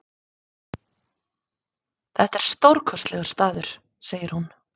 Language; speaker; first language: Icelandic; native; Icelandic